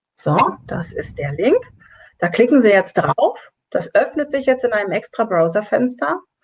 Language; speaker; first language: German; native; German